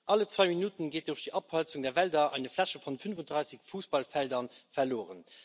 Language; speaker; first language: German; non-native, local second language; Luxembourgish